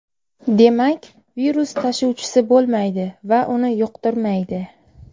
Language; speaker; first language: Uzbek; native; Uzbek